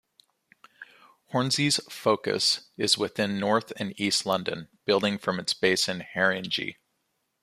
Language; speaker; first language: English; native; English